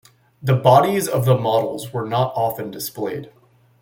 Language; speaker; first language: English; native; English